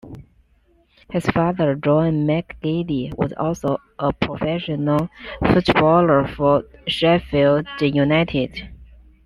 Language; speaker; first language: English; non-native, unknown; Chinese